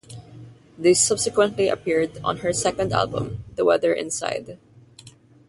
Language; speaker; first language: English; non-native, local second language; Filipino